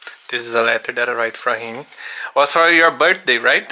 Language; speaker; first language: English; non-native, learner; Portuguese